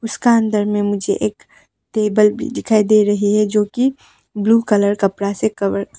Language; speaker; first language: Hindi; non-native, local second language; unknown